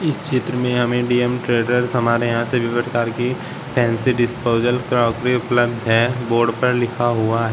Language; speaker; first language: Hindi; native; Hindi